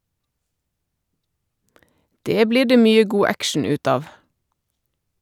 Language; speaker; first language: Norwegian; native; Norwegian